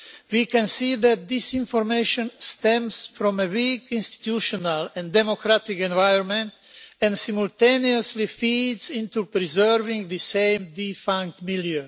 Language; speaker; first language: English; non-native, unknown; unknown